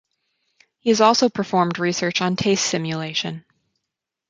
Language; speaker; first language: English; native; English